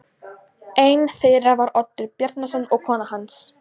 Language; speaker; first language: Icelandic; non-native, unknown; Polish